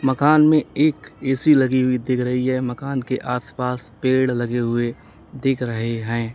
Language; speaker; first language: Hindi; native; Hindi